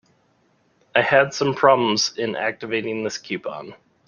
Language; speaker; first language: English; native; English